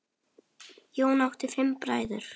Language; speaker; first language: Icelandic; native; Icelandic